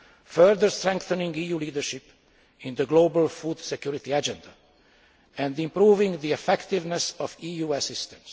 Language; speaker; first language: English; non-native, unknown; Hungarian